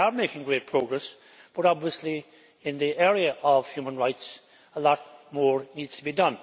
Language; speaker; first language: English; native; English